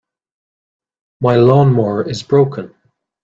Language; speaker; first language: English; native; English